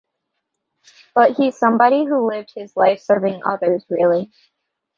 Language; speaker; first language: English; native; English